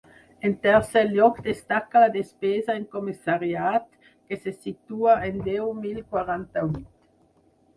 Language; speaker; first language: Catalan; non-native, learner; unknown